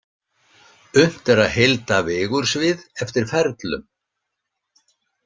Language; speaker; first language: Icelandic; native; Icelandic